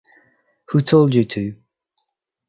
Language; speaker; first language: English; non-native, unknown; French